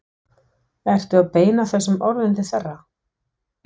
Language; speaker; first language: Icelandic; non-native, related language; Danish